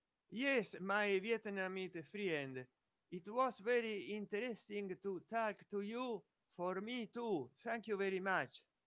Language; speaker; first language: English; non-native, learner; Italian